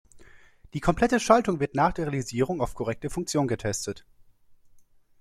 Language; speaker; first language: German; native; German